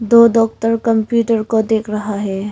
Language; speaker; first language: Hindi; early bilingual, other home language; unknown